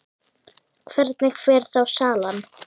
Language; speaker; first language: Icelandic; native; Icelandic